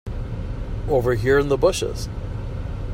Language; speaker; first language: English; native; English